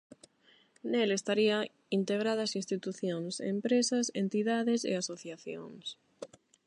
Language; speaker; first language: Galician; non-native, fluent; Spanish